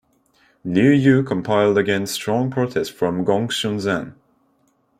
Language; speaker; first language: English; non-native, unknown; Turkish